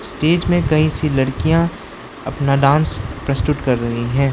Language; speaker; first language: Hindi; non-native, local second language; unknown